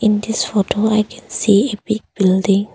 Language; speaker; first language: English; non-native, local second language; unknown